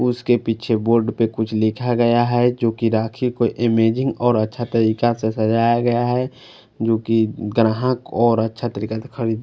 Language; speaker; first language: Hindi; non-native, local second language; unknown